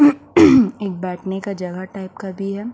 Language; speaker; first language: Hindi; native; Hindi